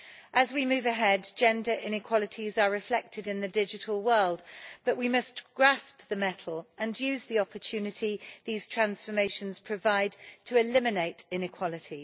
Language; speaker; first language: English; native; English